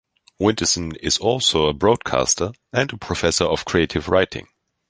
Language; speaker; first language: English; non-native, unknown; German